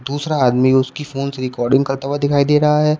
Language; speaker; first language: Hindi; native; Hindi